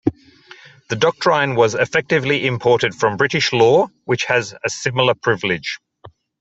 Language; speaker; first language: English; native; English